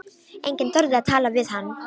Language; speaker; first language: Icelandic; non-native, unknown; Romanian